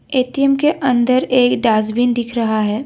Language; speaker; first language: Hindi; non-native, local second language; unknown